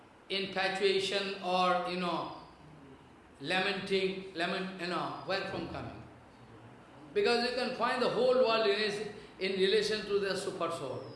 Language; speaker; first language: English; non-native, local second language; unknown